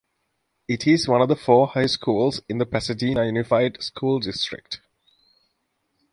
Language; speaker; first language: English; native; English